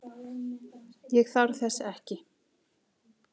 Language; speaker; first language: Icelandic; native; Icelandic